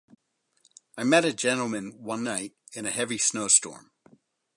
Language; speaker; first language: English; native; English